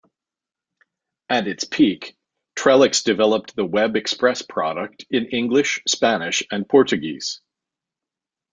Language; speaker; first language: English; native; English